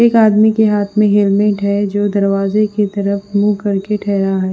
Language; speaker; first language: Hindi; non-native, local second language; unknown